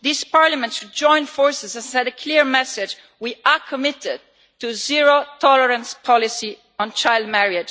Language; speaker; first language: English; non-native, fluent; Italian